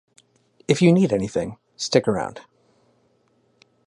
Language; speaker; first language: English; native; English